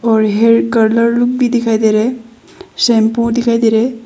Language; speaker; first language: Hindi; non-native, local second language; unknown